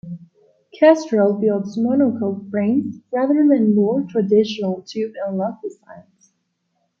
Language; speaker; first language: English; non-native, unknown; Spanish